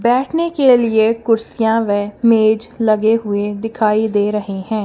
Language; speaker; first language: Hindi; non-native, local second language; Punjabi